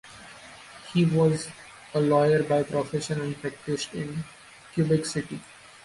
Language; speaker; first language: English; non-native, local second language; Marathi